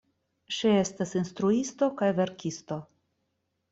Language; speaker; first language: Esperanto; non-native, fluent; Russian